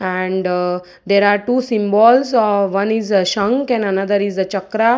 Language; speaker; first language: English; non-native, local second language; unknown